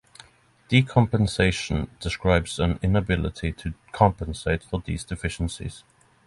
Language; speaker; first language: English; non-native, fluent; Norwegian